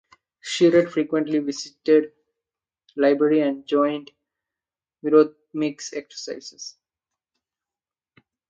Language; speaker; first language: English; non-native, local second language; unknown